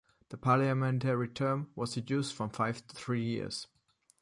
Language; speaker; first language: English; non-native, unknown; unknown